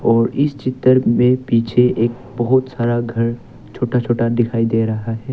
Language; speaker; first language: Hindi; non-native, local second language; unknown